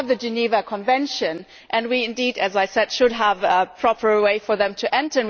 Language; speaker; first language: English; non-native, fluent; German